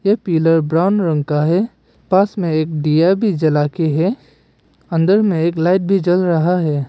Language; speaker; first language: Hindi; non-native, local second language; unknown